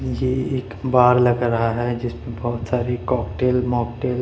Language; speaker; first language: Hindi; non-native, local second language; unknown